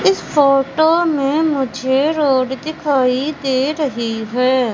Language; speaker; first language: Hindi; native; Hindi